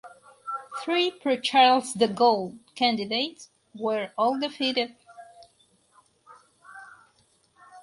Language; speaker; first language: English; non-native, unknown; Spanish